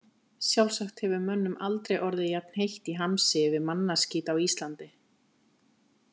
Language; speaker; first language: Icelandic; native; Icelandic